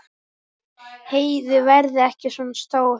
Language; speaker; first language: Icelandic; native; Icelandic